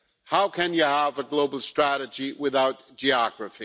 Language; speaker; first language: English; non-native, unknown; German